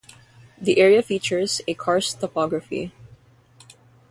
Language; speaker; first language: English; non-native, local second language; Filipino